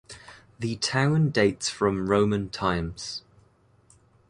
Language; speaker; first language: English; native; English